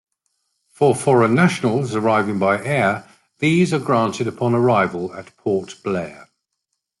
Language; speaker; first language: English; native; English